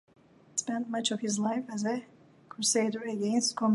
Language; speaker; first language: English; non-native, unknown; Turkish